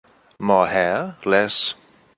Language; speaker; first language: English; non-native, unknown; German